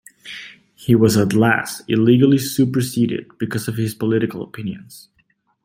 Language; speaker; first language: English; native; English